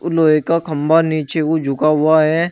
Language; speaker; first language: Hindi; native; Hindi